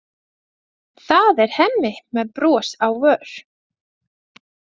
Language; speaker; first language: Icelandic; non-native, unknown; Latvian